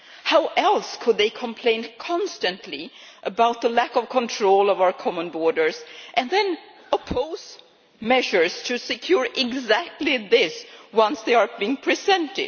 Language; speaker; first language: English; non-native, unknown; Swedish